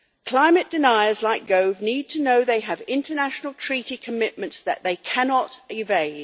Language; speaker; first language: English; native; English